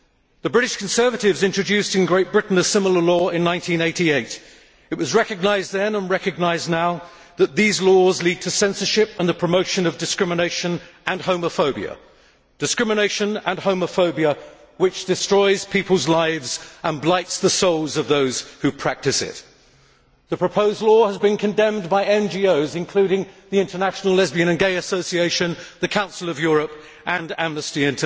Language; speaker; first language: English; native; English